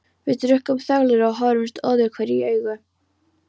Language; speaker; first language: Icelandic; non-native, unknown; Polish